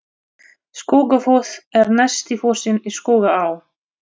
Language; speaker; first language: Icelandic; non-native, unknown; Russian